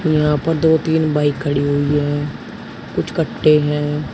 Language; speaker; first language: Hindi; native; Hindi